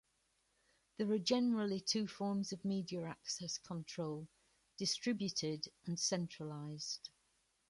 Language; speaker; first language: English; native; English